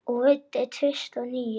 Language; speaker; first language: Icelandic; native; Icelandic